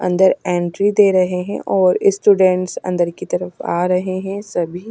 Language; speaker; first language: Hindi; native; Hindi